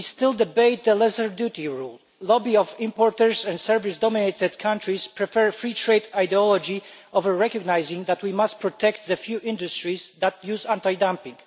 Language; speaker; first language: English; non-native, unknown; Polish